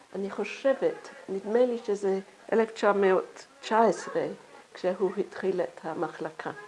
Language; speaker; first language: Hebrew; non-native, fluent; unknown